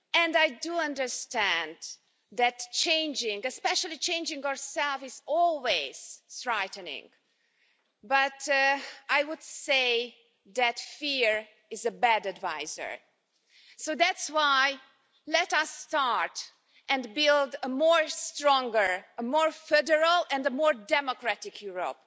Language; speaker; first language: English; non-native, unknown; Hungarian